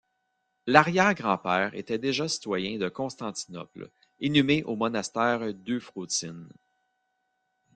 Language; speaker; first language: French; native; French